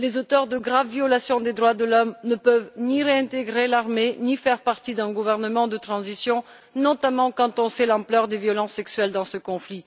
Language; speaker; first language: French; non-native, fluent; Bulgarian